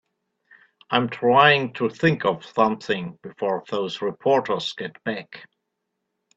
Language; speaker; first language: English; native; English